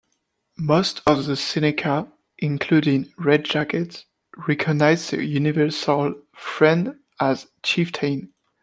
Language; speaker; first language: English; non-native, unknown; French